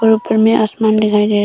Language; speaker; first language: Hindi; non-native, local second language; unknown